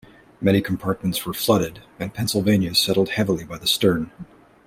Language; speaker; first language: English; native; English